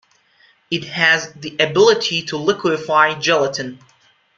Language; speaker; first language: English; non-native, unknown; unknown